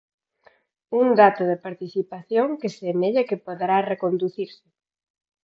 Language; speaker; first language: Galician; non-native, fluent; Spanish